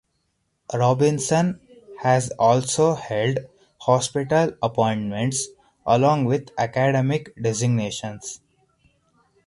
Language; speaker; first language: English; non-native, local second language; Hindi